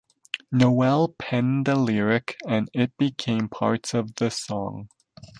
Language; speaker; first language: English; native; English